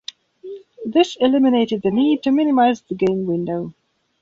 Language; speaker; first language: English; non-native, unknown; Belarusian